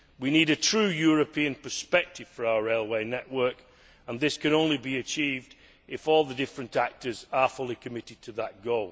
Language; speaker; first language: English; native; English